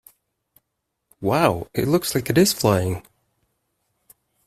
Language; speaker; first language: English; native; English